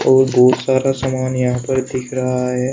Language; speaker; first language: Hindi; native; Hindi